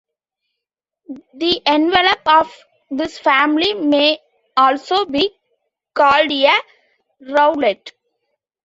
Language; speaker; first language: English; non-native, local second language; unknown